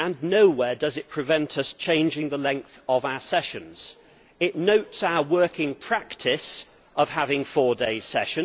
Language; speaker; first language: English; native; English